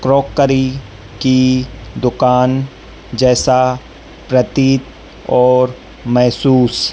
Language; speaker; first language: Hindi; native; Hindi